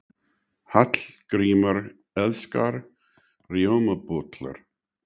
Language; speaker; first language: Icelandic; non-native, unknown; English